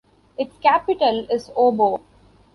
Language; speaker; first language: English; non-native, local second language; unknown